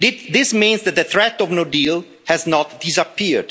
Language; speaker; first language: English; non-native, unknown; Italian